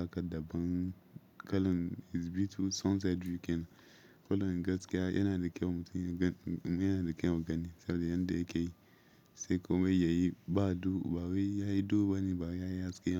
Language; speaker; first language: Hausa; non-native, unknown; Yoruba